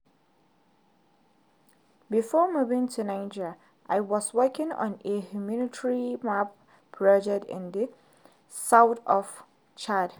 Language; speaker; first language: English; non-native, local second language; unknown